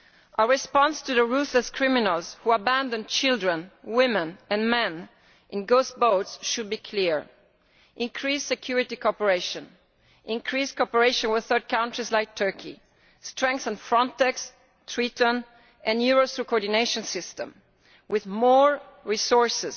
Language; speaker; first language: English; non-native, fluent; Italian